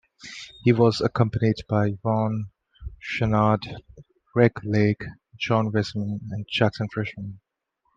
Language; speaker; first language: English; non-native, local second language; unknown